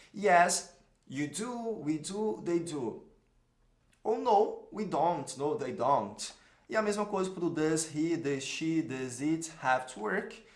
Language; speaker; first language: English; non-native, fluent; Portuguese